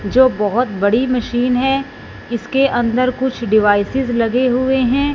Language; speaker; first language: Hindi; non-native, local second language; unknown